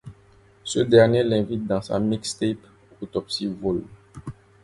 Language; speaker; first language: French; non-native, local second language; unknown